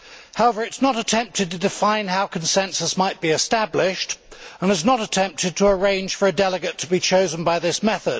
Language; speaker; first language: English; native; English